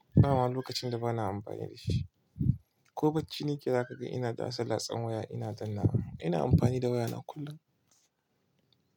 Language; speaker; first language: Hausa; non-native, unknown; Igbo